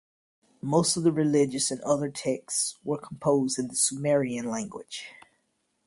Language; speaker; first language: English; native; English